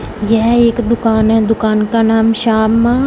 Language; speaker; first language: Hindi; non-native, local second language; Punjabi